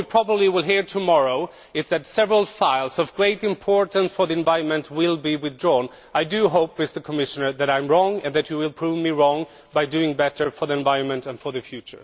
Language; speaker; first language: English; non-native, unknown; Swedish